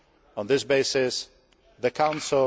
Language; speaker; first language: English; non-native, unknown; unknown